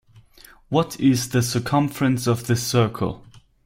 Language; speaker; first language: English; non-native, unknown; German